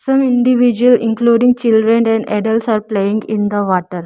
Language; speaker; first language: English; non-native, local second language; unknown